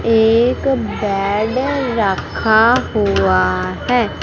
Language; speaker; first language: Hindi; native; Hindi